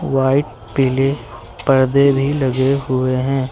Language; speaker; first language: Hindi; native; Hindi